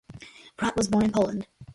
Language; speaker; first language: English; early bilingual, other home language; Malayalam